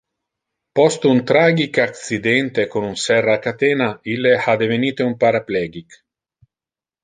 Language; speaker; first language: Interlingua; non-native, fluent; Italian